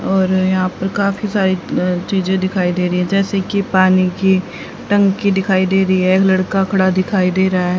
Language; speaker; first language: Hindi; native; Hindi